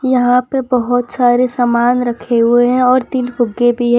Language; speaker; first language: Hindi; non-native, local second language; Gujarati